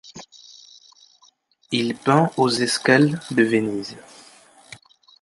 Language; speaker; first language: French; non-native, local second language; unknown